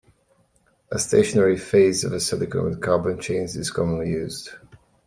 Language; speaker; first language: English; native; English